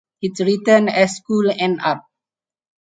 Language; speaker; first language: English; non-native, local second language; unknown